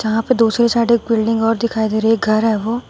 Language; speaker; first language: Hindi; native; Hindi